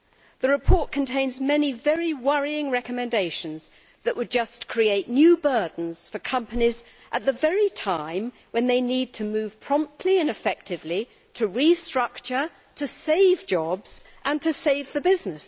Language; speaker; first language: English; native; English